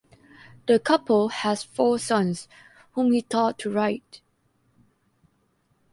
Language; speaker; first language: English; non-native, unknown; Thai